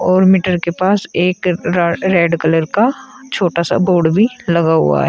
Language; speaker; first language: Hindi; native; Hindi